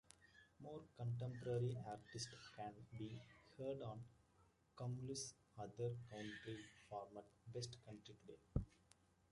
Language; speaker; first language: English; native; English